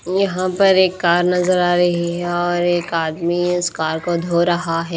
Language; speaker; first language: Hindi; native; Hindi